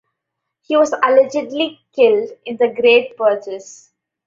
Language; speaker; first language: English; non-native, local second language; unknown